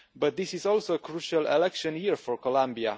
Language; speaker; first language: English; non-native, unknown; Romanian